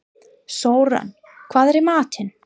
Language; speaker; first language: Icelandic; non-native, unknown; English